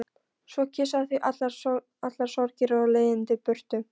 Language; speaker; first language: Icelandic; non-native, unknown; Polish